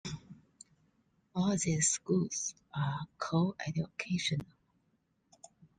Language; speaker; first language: English; non-native, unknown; Chinese